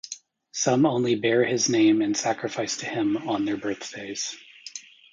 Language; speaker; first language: English; native; English